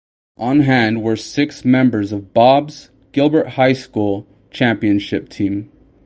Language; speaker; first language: English; native; English